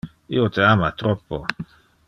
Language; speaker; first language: Interlingua; non-native, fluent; Dutch